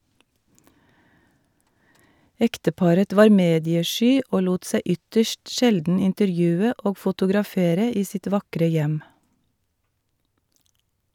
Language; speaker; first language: Norwegian; native; Norwegian